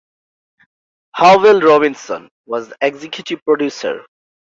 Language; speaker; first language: English; non-native, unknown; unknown